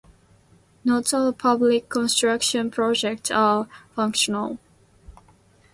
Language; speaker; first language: English; non-native, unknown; Japanese